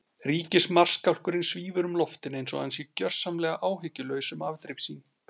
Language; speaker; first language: Icelandic; native; Icelandic